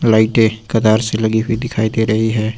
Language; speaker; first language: Hindi; native; Hindi